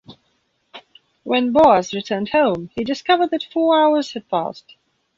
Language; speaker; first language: English; non-native, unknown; Belarusian